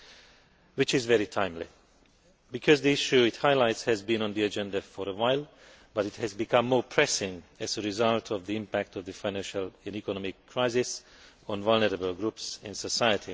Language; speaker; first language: English; non-native, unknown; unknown